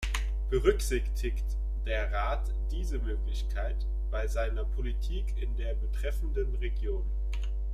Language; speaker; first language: German; native; German